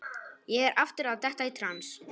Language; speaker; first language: Icelandic; non-native, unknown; Polish